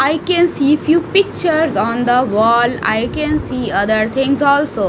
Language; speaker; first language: English; non-native, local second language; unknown